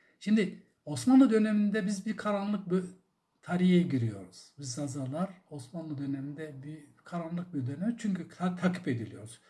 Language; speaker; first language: Turkish; non-native, local second language; Zaza